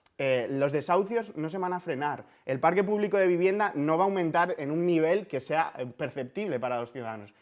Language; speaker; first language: Spanish; native; Spanish